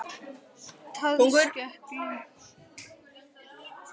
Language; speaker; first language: Icelandic; native; Icelandic